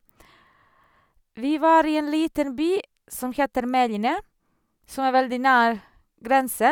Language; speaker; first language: Norwegian; non-native, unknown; Serbian